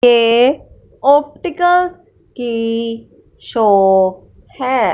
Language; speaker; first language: Hindi; non-native, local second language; Punjabi